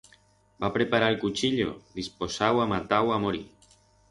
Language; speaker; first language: Aragonese; non-native, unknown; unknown